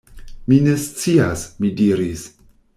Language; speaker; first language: Esperanto; non-native, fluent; German